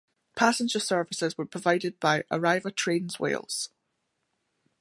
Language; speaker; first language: English; native; English